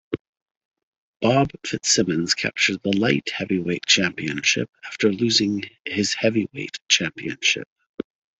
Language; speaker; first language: English; native; English